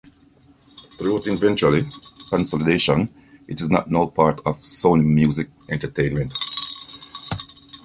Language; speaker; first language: English; native; English